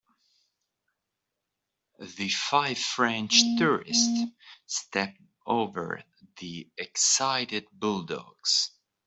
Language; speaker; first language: English; native; English